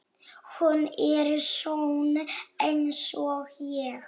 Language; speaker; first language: Icelandic; non-native, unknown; Polish